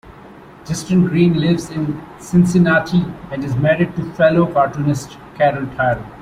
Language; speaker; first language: English; non-native, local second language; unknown